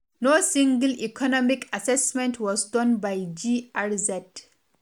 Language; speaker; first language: English; non-native, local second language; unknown